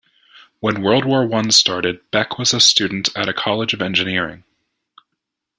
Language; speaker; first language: English; native; English